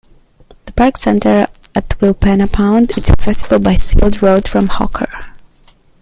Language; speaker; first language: English; native; English